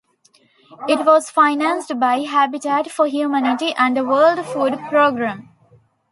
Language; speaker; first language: English; non-native, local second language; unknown